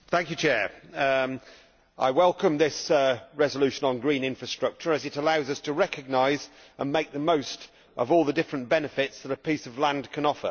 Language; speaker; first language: English; native; English